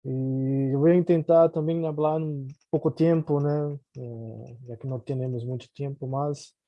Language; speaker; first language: Spanish; non-native, related language; Portuguese